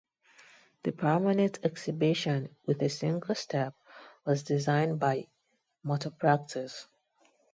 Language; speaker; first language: English; non-native, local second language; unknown